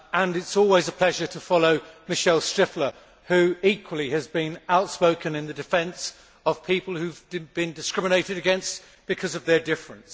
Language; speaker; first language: English; native; English